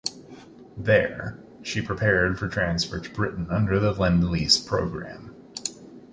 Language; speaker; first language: English; native; English